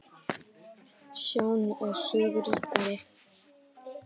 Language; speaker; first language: Icelandic; native; Icelandic